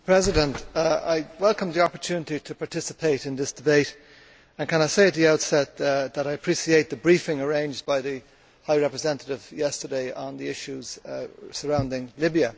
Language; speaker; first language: English; native; English